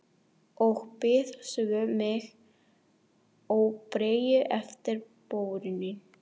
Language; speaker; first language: Icelandic; non-native, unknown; Spanish